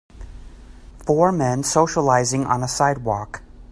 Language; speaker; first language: English; native; English